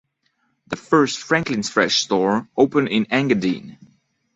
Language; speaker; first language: English; non-native, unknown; French